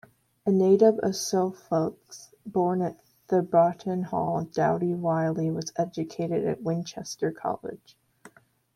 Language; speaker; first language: English; native; English